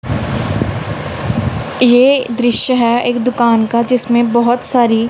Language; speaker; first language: Hindi; non-native, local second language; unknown